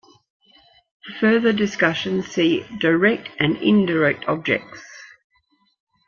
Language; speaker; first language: English; native; English